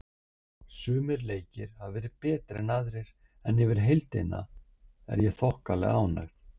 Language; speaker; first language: Icelandic; native; Icelandic